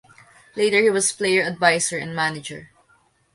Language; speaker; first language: English; non-native, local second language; Filipino